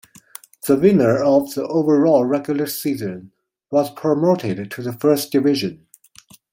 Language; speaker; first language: English; non-native, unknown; Chinese